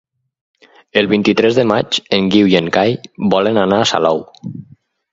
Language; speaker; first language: Catalan; native; Catalan